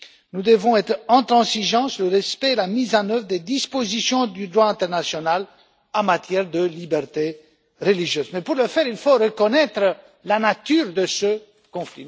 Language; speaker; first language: French; non-native, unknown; Romanian